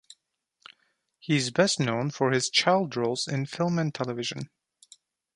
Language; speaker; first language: English; non-native, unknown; Turkish